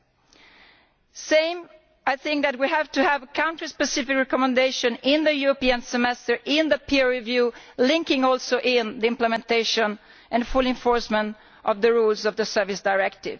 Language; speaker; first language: English; non-native, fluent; Italian